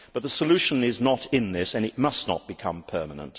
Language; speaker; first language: English; native; English